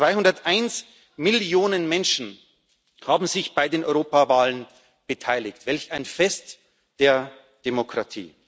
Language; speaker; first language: German; native; German